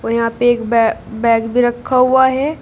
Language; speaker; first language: Hindi; native; Hindi